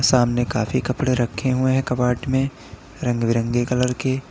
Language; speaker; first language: Hindi; native; Hindi